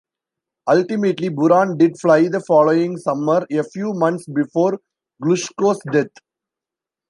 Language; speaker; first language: English; non-native, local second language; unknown